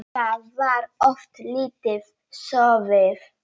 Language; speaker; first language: Icelandic; non-native, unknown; Polish